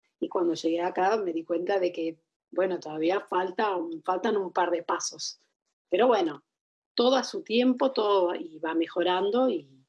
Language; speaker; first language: Spanish; non-native, fluent; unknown